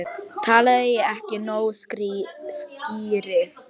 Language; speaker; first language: Icelandic; non-native, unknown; Polish